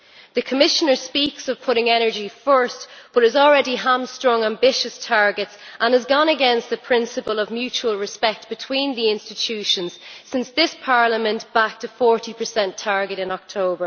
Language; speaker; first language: English; native; English